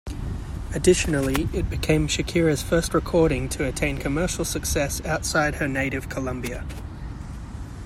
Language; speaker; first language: English; native; English